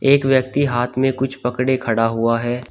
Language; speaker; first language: Hindi; native; Hindi